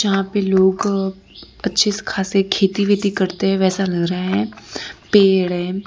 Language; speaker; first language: Hindi; non-native, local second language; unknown